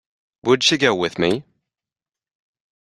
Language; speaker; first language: English; native; English